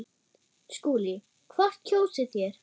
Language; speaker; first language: Icelandic; non-native, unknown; German